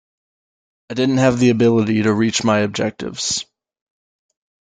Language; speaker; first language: English; native; English